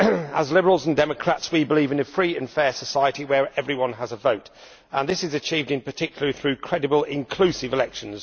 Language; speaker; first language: English; native; English